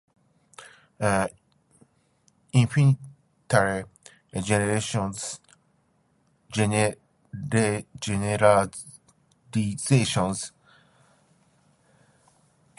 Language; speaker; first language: English; non-native, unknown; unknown